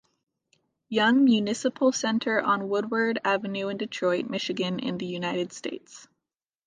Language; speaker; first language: English; native; English